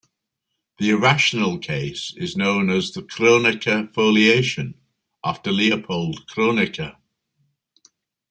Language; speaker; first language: English; native; English